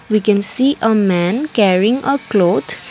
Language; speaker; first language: English; non-native, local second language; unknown